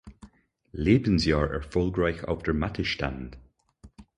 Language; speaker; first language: German; non-native, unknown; English